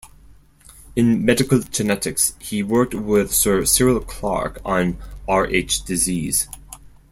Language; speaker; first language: English; non-native, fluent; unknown